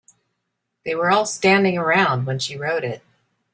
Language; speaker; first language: English; native; English